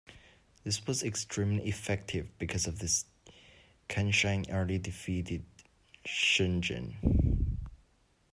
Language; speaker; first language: English; non-native, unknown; Chinese